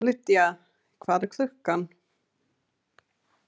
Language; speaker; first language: Icelandic; non-native, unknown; English